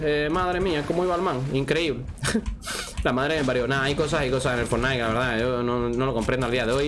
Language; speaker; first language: Spanish; native; Spanish